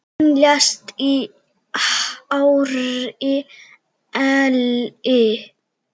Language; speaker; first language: Icelandic; native; Icelandic